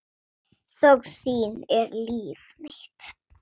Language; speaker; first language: Icelandic; non-native, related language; Swedish